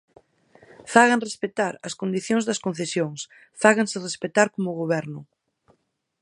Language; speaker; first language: Galician; native; Galician